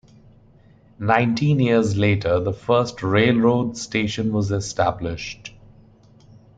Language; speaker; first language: English; non-native, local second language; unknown